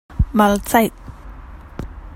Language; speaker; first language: German; non-native, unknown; English